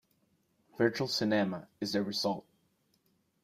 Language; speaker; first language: English; non-native, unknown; Spanish